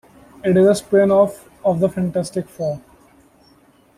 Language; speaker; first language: English; non-native, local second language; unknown